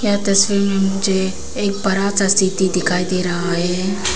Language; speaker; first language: Hindi; non-native, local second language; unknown